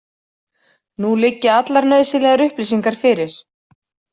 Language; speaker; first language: Icelandic; native; Icelandic